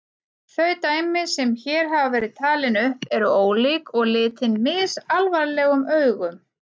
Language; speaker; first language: Icelandic; native; Icelandic